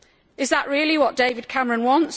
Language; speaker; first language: English; native; English